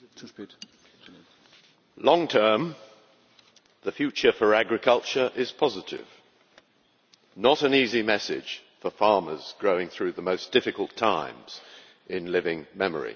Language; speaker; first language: English; native; English